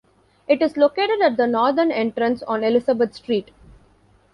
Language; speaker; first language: English; non-native, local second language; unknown